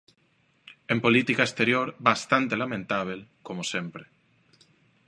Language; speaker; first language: Galician; non-native, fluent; Spanish